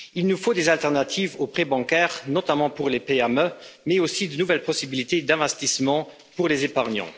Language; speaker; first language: French; non-native, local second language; Luxembourgish